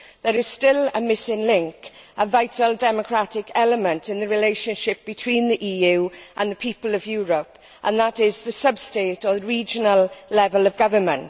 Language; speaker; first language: English; native; English